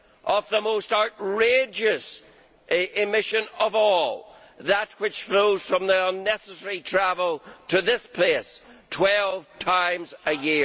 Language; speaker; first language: English; native; English